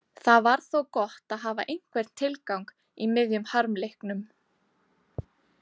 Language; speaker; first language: Icelandic; native; Icelandic